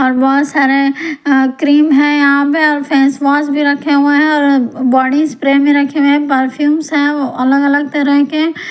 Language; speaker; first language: Hindi; non-native, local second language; Punjabi